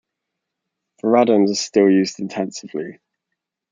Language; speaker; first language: English; native; English